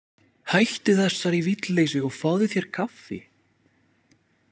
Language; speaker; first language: Icelandic; non-native, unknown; French